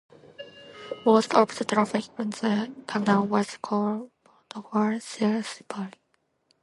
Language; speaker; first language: English; non-native, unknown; Japanese